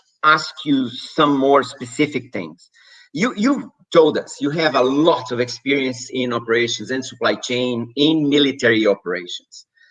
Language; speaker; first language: English; non-native, fluent; Portuguese